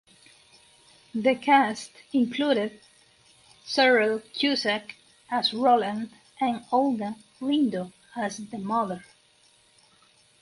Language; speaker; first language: English; non-native, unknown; Spanish